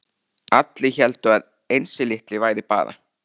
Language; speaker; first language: Icelandic; native; Icelandic